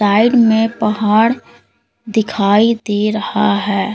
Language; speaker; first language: Hindi; native; Hindi